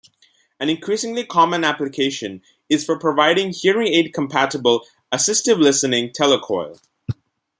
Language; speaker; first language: English; non-native, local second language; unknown